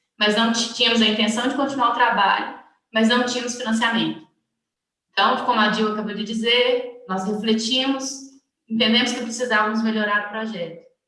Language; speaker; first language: Portuguese; native; Portuguese